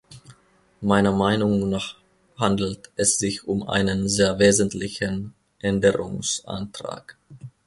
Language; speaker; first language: German; non-native, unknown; Finnish